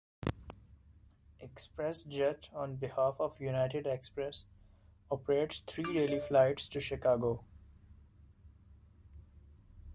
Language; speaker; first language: English; non-native, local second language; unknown